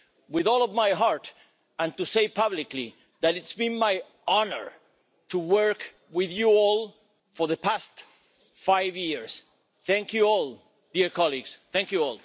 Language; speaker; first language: English; non-native, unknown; Spanish